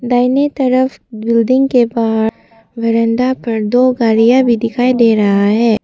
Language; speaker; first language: Hindi; non-native, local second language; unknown